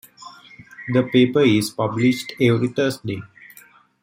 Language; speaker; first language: English; native; English